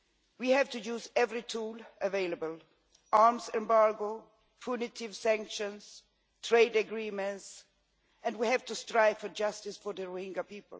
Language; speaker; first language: English; non-native, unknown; Swedish